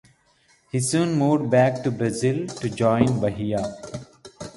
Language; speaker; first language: English; non-native, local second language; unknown